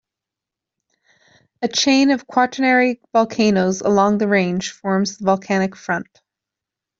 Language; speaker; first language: English; native; English